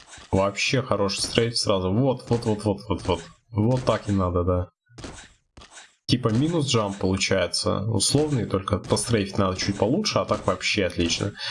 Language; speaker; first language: Russian; native; Russian